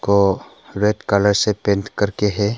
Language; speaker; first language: Hindi; non-native, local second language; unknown